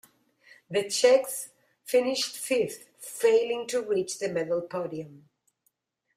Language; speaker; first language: English; non-native, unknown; Spanish